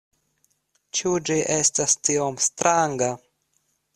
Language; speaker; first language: Esperanto; non-native, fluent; Russian